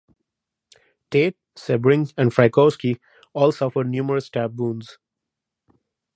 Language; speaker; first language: English; non-native, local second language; Bangla